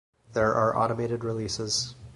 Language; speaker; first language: English; native; English